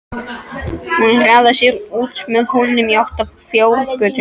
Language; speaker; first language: Icelandic; non-native, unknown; French